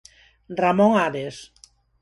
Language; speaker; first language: Galician; non-native, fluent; Spanish